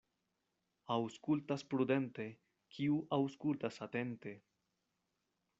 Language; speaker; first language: Esperanto; non-native, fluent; Spanish